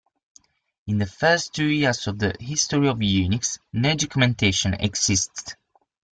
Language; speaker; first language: English; non-native, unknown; Italian